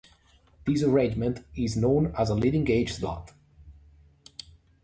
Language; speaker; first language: English; non-native, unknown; Italian